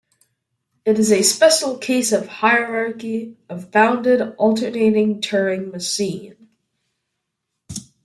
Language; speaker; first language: English; native; English